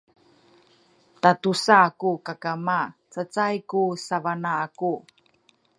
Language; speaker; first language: Sakizaya; native; Sakizaya